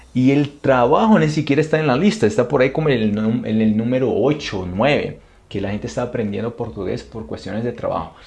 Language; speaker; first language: Spanish; non-native, related language; Portuguese